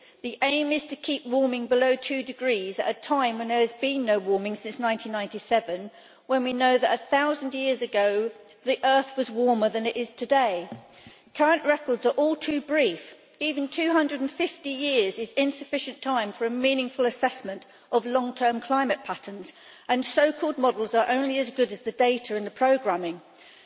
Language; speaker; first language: English; native; English